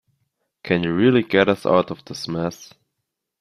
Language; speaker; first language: English; non-native, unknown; German